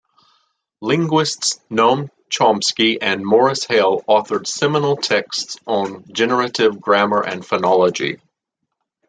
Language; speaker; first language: English; native; English